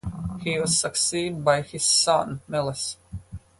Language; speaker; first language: English; non-native, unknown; Latvian